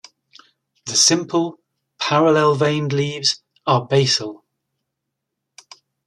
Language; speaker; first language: English; native; English